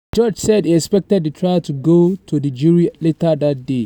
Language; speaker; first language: English; non-native, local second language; Yoruba